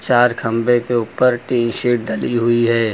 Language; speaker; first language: Hindi; native; Hindi